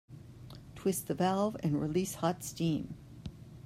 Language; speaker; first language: English; native; English